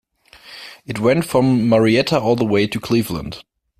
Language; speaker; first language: English; non-native, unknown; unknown